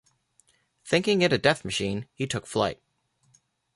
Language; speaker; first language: English; native; English